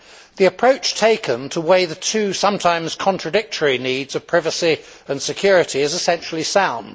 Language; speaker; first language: English; native; English